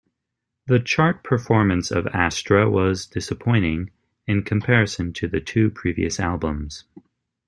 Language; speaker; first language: English; native; English